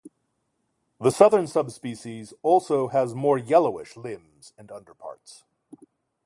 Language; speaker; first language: English; native; English